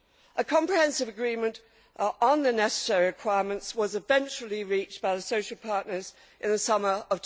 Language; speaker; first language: English; native; English